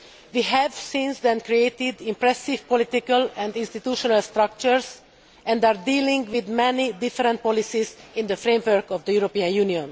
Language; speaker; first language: English; non-native, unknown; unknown